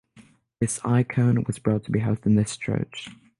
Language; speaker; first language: English; non-native, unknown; French